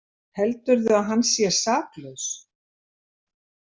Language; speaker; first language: Icelandic; native; Icelandic